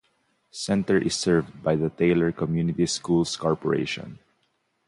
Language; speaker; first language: English; non-native, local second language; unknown